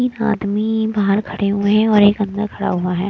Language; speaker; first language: Hindi; non-native, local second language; Punjabi